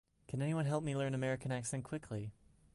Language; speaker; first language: English; native; English